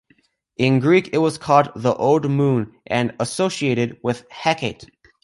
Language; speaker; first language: English; native; English